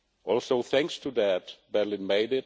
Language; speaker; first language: English; non-native, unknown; Czech